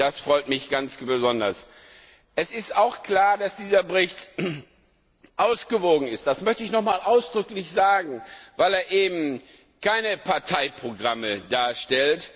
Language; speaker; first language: German; non-native, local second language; Luxembourgish